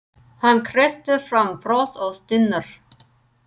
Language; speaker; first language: Icelandic; non-native, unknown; English